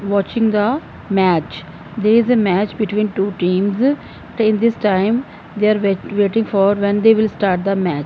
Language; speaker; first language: English; non-native, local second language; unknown